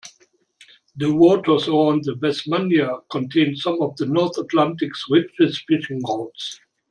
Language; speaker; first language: English; non-native, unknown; German